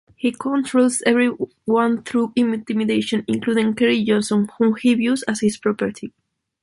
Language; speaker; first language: English; non-native, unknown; Spanish